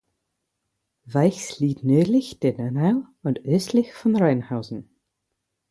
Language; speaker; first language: German; non-native, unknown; English